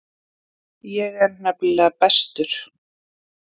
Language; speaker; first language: Icelandic; native; Icelandic